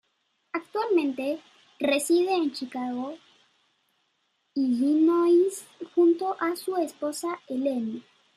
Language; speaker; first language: Spanish; native; Spanish